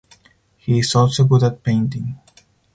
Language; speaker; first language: English; non-native, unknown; Spanish